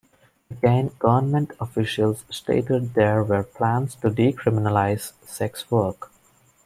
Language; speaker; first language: English; non-native, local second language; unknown